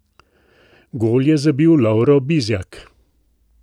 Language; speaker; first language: Slovenian; native; Slovenian